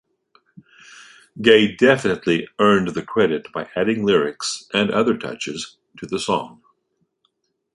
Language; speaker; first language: English; native; English